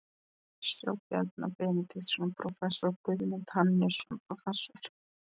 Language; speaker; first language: Icelandic; non-native, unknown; Polish